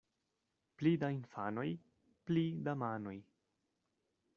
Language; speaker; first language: Esperanto; non-native, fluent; Spanish